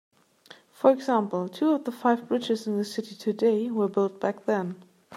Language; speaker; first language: English; non-native, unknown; German